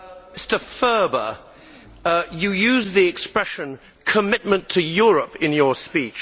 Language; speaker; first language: English; native; English